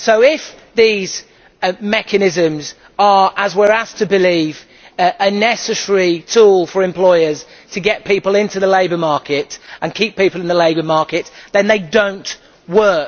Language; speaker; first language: English; native; English